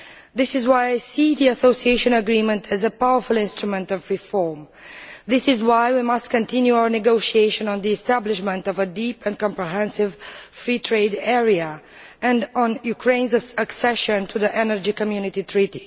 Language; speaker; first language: English; non-native, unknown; Romanian